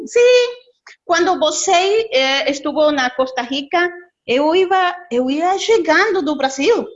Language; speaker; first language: Portuguese; non-native, learner; Spanish